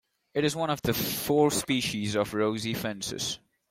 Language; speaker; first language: English; non-native, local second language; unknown